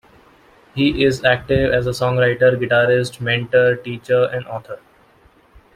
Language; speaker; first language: English; non-native, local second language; Assamese